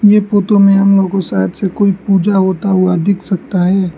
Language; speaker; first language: Hindi; non-native, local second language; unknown